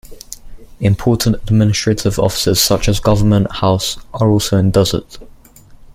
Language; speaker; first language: English; native; English